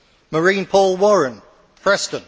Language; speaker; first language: English; native; English